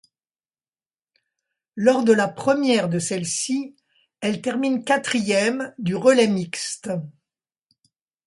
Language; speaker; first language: French; native; French